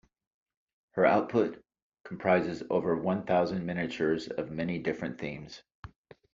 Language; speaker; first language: English; native; English